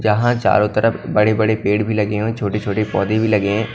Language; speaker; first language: Hindi; non-native, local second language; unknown